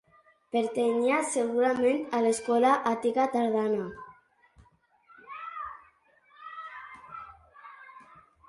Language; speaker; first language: Catalan; non-native, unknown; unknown